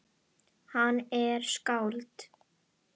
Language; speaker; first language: Icelandic; non-native, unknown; Indonesian